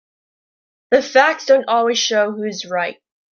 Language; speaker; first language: English; native; English